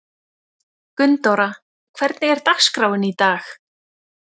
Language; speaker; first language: Icelandic; native; Icelandic